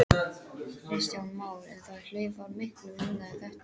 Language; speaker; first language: Icelandic; non-native, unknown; English